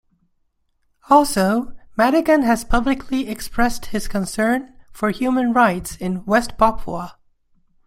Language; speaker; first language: English; non-native, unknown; Chinese